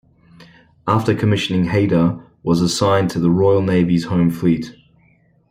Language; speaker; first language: English; native; English